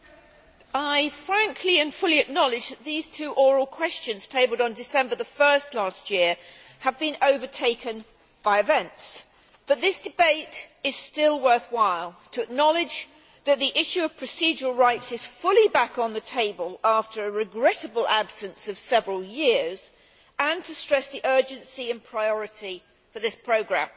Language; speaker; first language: English; native; English